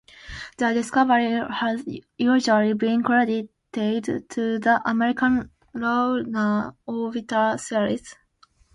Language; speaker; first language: English; non-native, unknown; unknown